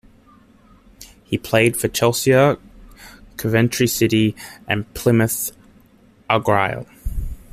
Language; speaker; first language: English; native; English